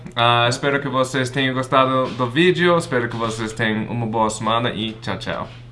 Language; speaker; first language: Portuguese; non-native, fluent; English